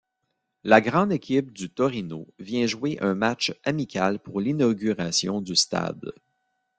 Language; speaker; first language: French; native; French